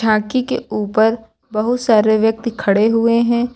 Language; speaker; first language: Hindi; native; Hindi